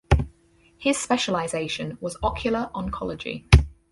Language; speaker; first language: English; native; English